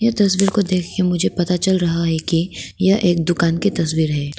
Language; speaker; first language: Hindi; non-native, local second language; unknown